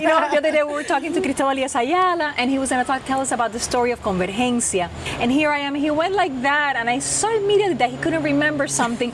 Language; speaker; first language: English; non-native, local second language; Spanish